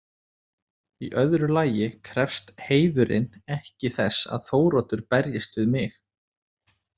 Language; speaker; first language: Icelandic; native; Icelandic